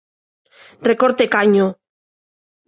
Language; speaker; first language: Galician; non-native, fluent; Spanish